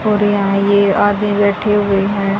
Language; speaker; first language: Hindi; native; Hindi